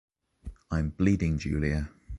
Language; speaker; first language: English; native; English